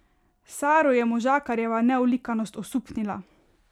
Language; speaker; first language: Slovenian; native; Slovenian